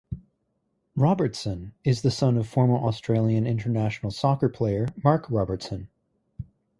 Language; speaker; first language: English; native; English